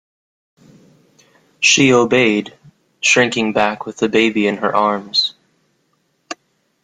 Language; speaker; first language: English; native; English